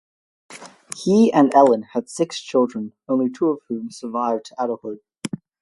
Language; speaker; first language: English; native; English